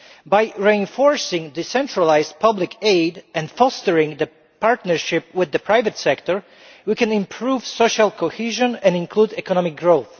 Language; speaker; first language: English; non-native, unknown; Polish